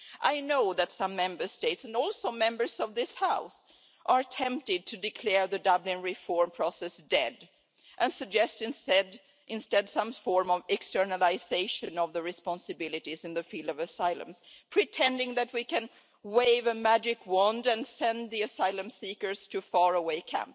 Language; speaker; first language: English; non-native, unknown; Swedish